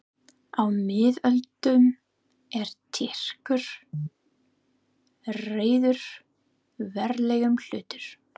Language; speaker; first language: Icelandic; non-native, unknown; English